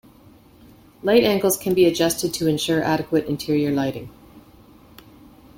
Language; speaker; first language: English; native; English